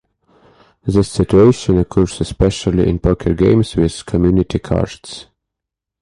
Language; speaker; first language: English; native; English